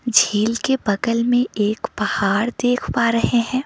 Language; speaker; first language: Hindi; non-native, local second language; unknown